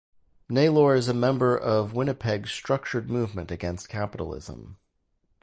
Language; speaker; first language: English; native; English